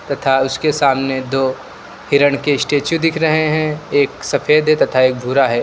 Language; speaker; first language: Hindi; native; Hindi